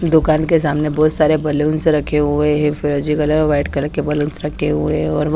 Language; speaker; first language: Hindi; native; Hindi